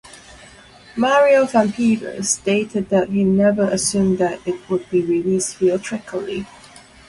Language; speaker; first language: English; non-native, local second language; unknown